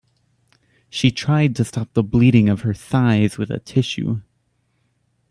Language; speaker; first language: English; native; English